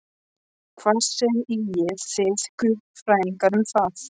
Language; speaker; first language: Icelandic; non-native, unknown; Polish